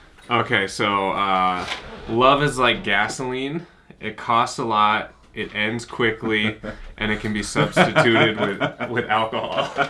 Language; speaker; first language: English; native; English